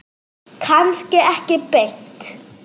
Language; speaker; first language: Icelandic; non-native, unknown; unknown